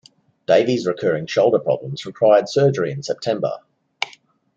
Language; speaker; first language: English; native; English